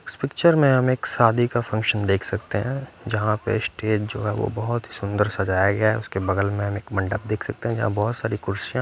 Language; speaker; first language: Hindi; non-native, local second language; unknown